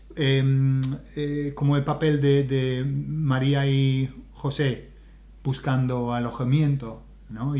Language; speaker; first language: Spanish; non-native, fluent; English